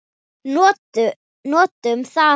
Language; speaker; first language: Icelandic; non-native, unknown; Thai